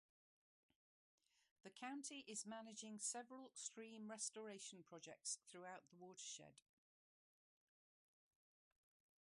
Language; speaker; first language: English; native; English